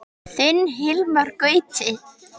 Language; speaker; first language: Icelandic; native; Icelandic